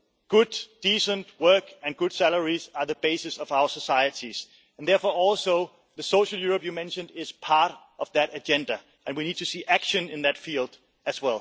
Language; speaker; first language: English; non-native, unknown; Danish